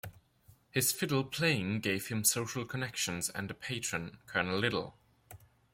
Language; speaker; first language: English; non-native, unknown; German